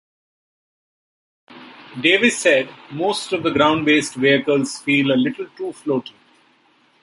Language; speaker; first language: English; non-native, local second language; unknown